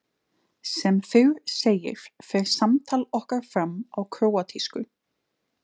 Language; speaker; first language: Icelandic; non-native, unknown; Slovenian